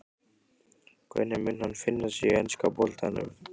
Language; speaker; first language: Icelandic; native; Icelandic